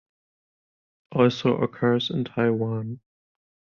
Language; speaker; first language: English; non-native, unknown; German